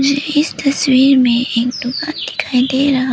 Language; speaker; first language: Hindi; early bilingual, other home language; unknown